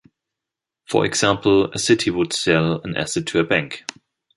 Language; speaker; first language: English; non-native, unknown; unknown